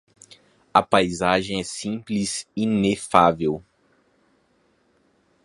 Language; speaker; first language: Portuguese; native; Portuguese